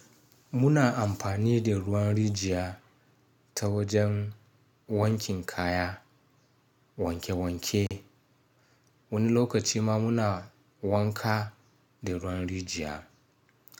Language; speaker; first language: Hausa; non-native, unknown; Yoruba